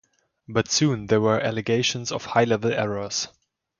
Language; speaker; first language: English; non-native, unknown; German